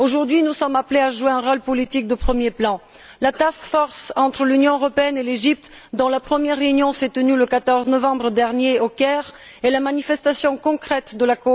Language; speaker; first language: French; non-native, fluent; Bulgarian